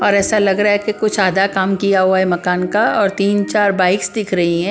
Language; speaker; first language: Hindi; non-native, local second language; Punjabi